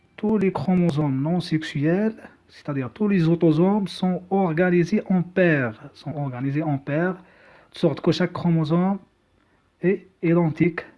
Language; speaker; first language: French; non-native, local second language; Arabic